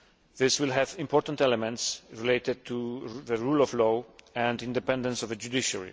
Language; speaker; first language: English; non-native, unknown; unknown